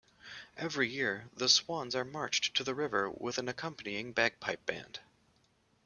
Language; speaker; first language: English; native; English